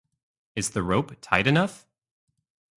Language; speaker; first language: English; native; English